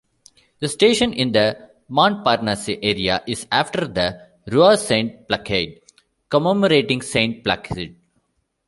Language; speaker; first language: English; non-native, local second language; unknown